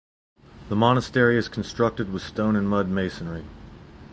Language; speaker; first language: English; native; English